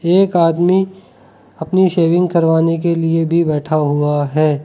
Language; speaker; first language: Hindi; non-native, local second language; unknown